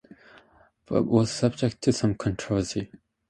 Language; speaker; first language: English; native; English